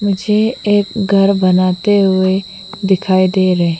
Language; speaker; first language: Hindi; non-native, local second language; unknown